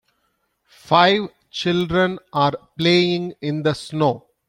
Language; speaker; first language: English; non-native, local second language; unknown